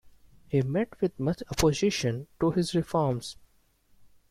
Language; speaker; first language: English; non-native, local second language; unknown